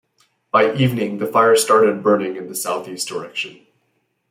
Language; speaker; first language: English; native; English